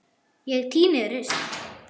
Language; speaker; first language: Icelandic; non-native, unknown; German